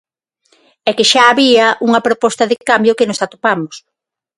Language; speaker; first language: Galician; non-native, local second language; Spanish